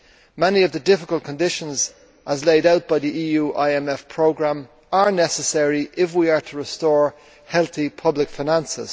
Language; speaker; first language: English; native; English